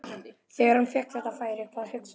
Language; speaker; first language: Icelandic; native; Icelandic